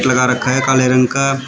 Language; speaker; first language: Hindi; native; Hindi